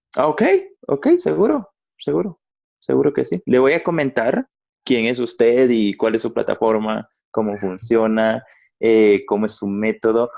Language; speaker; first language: Spanish; native; Spanish